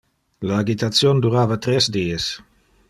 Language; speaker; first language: Interlingua; non-native, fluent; Dutch